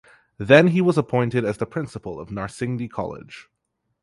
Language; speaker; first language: English; native; English